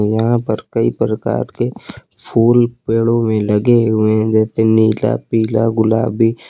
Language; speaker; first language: Hindi; native; Hindi